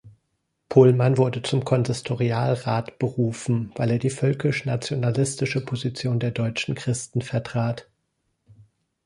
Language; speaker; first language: German; native; German